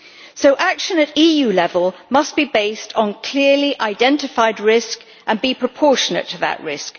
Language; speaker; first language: English; native; English